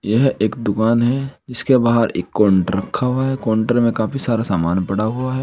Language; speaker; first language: Hindi; native; Hindi